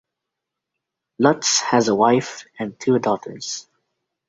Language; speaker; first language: English; native; English